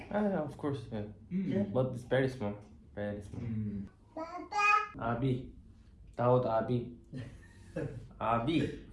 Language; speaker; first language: English; non-native, learner; Korean